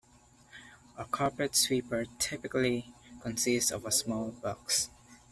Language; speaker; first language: English; non-native, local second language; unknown